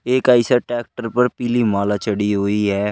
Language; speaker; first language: Hindi; native; Hindi